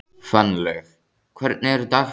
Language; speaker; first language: Icelandic; native; Icelandic